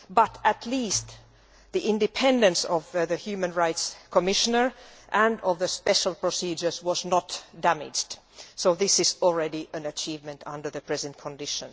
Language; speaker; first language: English; non-native, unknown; Finnish